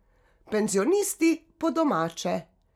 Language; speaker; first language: Slovenian; native; Slovenian